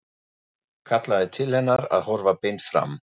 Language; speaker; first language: Icelandic; non-native, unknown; German